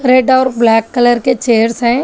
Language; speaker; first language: Hindi; non-native, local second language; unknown